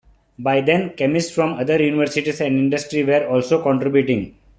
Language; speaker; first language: English; non-native, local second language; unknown